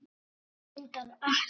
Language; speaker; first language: Icelandic; native; Icelandic